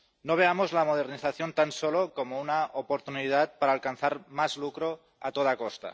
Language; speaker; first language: Spanish; non-native, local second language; Catalan